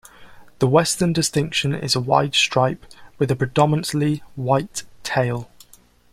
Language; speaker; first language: English; native; English